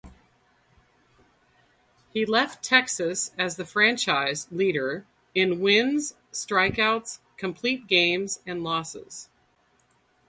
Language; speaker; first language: English; native; English